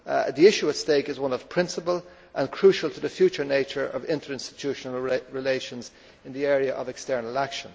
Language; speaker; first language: English; native; English